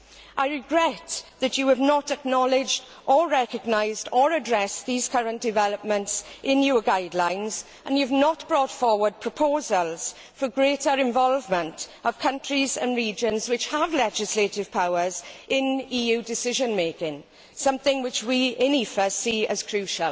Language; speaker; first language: English; native; English